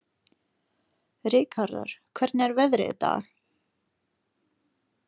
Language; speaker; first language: Icelandic; non-native, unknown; Lithuanian